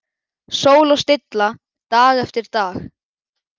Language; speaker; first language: Icelandic; native; Icelandic